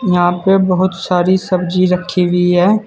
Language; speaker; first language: Hindi; native; Hindi